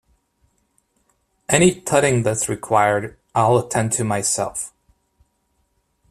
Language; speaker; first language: English; native; English